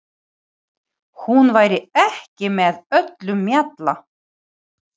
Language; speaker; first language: Icelandic; non-native, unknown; Ukrainian